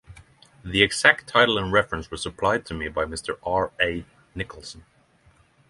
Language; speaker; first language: English; non-native, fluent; Norwegian